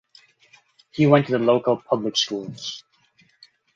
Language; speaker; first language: English; non-native, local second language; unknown